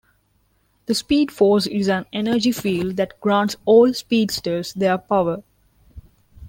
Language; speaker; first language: English; non-native, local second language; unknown